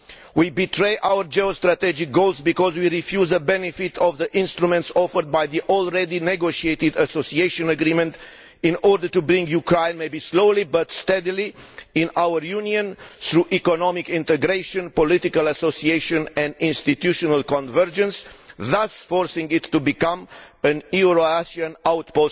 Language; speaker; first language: English; non-native, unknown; Romanian